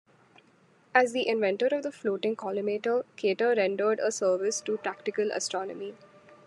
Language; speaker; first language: English; non-native, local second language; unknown